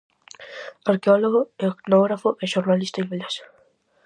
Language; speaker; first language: Galician; native; Galician